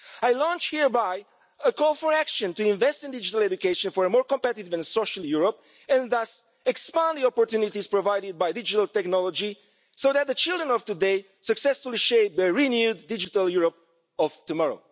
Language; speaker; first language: English; non-native, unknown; Romanian